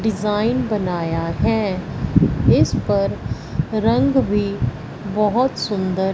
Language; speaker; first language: Hindi; non-native, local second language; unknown